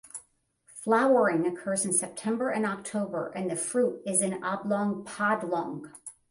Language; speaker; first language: English; native; English